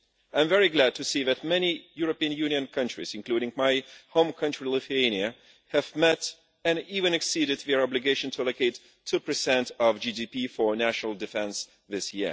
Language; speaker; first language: English; non-native, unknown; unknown